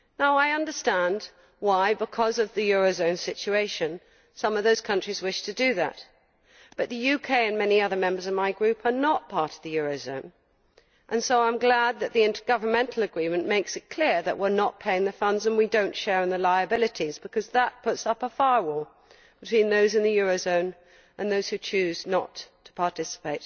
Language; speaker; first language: English; native; English